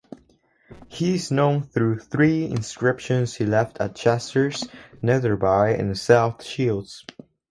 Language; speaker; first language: English; non-native, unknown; Spanish